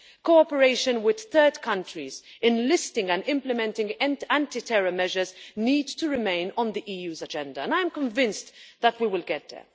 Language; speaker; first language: English; non-native, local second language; Maltese